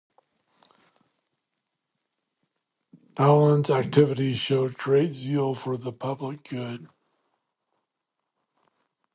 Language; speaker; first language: English; native; English